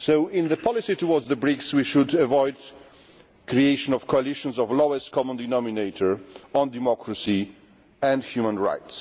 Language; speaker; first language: English; non-native, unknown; Polish